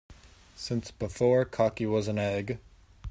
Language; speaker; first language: English; native; English